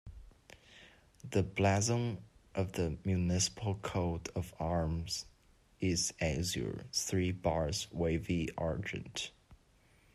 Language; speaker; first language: English; non-native, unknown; Chinese